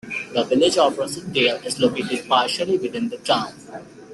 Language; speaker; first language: English; native; English